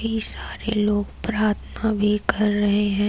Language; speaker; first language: Hindi; native; Hindi